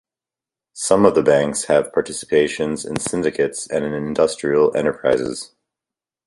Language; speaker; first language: English; native; English